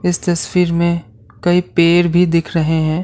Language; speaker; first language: Hindi; non-native, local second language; Assamese